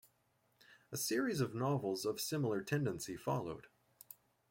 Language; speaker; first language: English; native; English